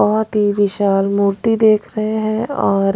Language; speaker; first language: Hindi; non-native, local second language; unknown